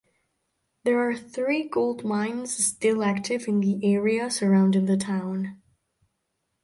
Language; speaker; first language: English; non-native, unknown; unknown